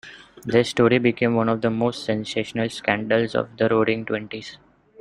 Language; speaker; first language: English; non-native, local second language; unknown